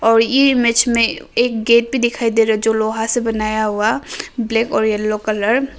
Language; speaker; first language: Hindi; non-native, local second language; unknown